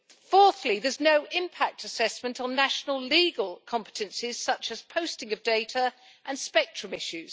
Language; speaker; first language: English; native; English